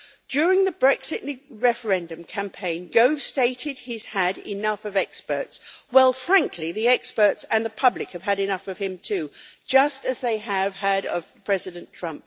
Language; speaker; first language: English; native; English